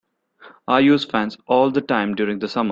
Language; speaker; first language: English; non-native, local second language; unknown